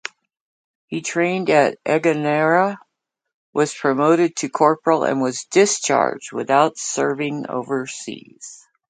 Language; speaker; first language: English; native; English